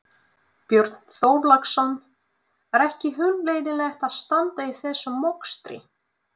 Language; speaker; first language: Icelandic; non-native, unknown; Russian